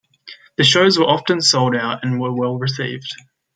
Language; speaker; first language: English; native; English